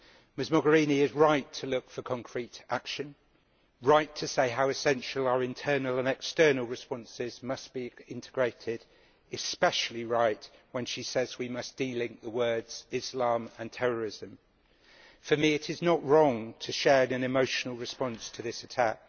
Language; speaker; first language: English; native; English